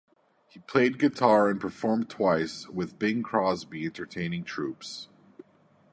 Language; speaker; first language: English; native; English